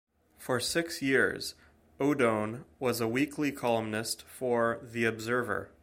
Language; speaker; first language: English; native; English